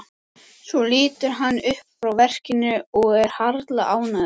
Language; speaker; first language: Icelandic; native; Icelandic